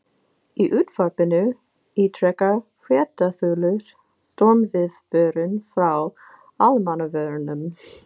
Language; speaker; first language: Icelandic; non-native, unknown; English